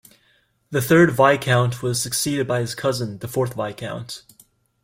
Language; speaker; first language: English; native; English